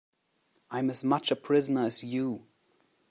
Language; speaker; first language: English; non-native, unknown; German